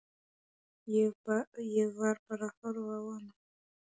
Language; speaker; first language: Icelandic; non-native, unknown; Polish